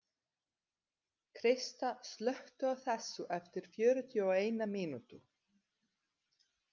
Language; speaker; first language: Icelandic; non-native, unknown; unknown